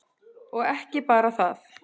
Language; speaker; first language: Icelandic; native; Icelandic